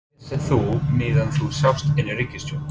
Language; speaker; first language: Icelandic; non-native, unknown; English